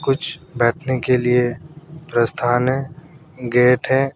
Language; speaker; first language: Hindi; native; Hindi